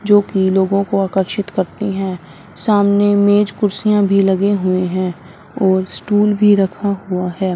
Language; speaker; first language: Hindi; non-native, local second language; Punjabi